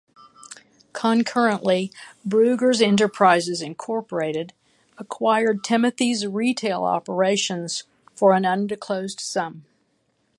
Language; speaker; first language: English; native; English